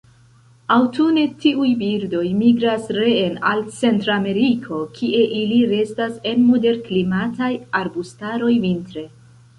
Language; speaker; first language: Esperanto; non-native, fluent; Central Kurdish